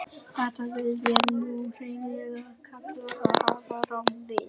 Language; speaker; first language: Icelandic; non-native, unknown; Vietnamese